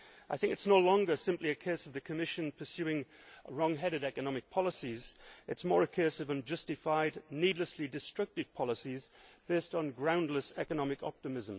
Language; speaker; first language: English; native; English